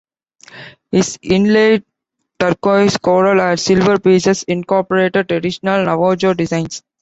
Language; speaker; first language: English; non-native, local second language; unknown